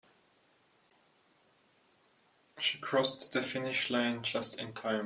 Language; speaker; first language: English; non-native, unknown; German